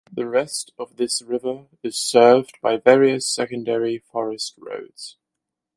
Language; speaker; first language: English; non-native, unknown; German